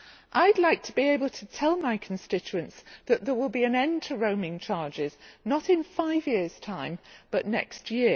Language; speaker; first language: English; native; English